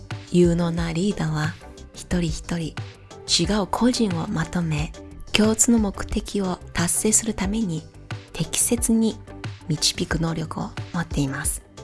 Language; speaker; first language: Japanese; non-native, fluent; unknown